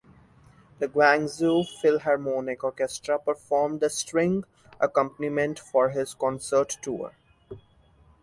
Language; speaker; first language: English; non-native, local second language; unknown